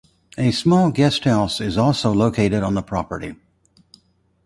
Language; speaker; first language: English; native; English